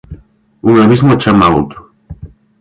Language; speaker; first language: Galician; native; Galician